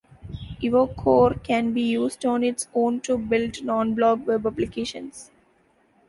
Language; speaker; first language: English; non-native, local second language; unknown